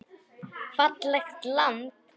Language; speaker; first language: Icelandic; non-native, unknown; Polish